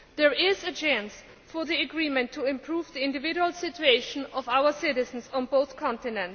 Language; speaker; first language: English; non-native, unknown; Greek